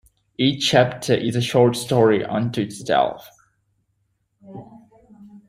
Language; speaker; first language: English; native; English